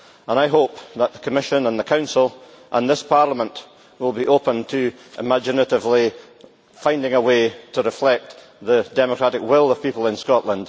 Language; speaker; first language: English; native; English